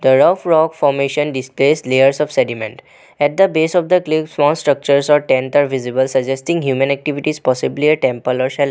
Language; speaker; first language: English; non-native, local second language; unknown